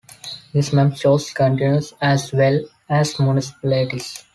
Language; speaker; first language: English; non-native, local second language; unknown